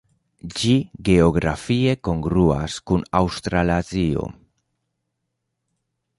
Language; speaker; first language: Esperanto; non-native, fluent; Spanish